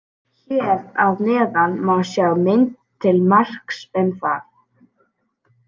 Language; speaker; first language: Icelandic; native; Icelandic